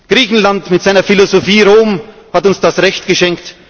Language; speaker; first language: German; native; German